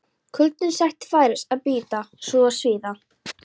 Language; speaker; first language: Icelandic; non-native, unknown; Polish